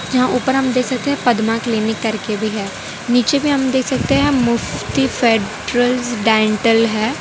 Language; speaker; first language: Hindi; non-native, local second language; Gujarati